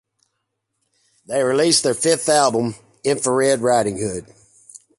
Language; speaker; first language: English; native; English